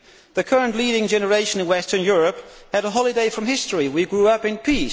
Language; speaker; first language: English; non-native, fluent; Dutch